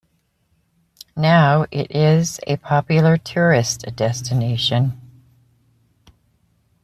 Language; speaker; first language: English; native; English